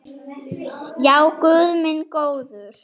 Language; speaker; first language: Icelandic; non-native, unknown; German